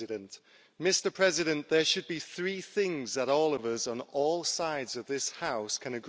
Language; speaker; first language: English; native; English